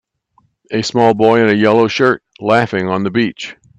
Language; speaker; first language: English; native; English